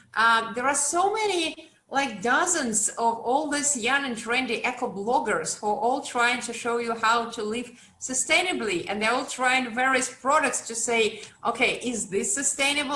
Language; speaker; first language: English; non-native, fluent; Russian